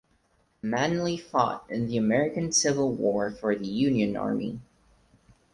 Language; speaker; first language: English; non-native, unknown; Portuguese